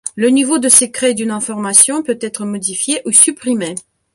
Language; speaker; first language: French; non-native, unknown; Belarusian